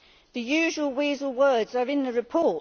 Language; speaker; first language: English; native; English